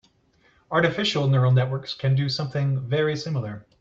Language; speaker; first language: English; native; English